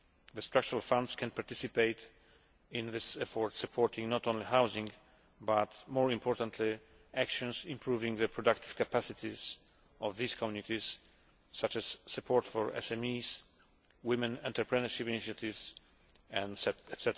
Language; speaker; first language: English; non-native, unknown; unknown